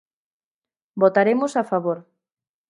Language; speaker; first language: Galician; native; Galician